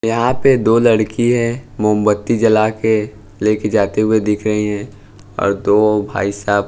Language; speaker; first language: Hindi; non-native, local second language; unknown